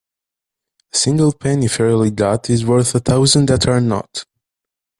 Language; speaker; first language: English; native; English